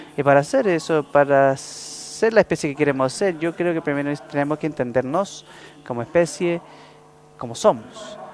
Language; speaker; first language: Spanish; non-native, learner; English